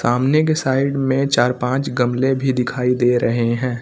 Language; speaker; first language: Hindi; native; Hindi